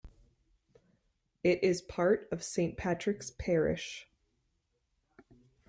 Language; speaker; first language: English; native; English